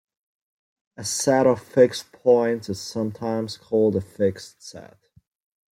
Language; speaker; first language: English; non-native, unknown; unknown